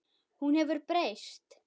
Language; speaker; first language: Icelandic; native; Icelandic